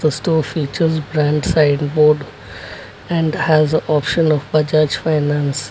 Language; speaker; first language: English; non-native, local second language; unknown